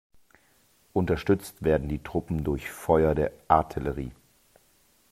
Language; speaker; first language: German; native; German